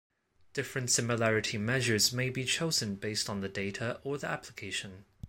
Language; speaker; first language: English; non-native, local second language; Cantonese